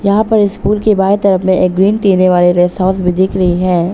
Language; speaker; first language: Hindi; early bilingual, other home language; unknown